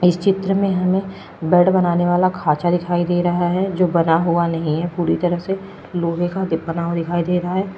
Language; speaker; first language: Hindi; native; Hindi